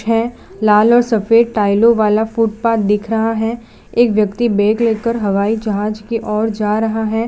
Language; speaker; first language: Hindi; non-native, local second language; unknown